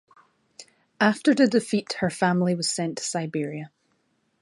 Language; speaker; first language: English; native; English